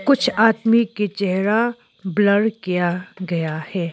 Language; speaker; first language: Hindi; non-native, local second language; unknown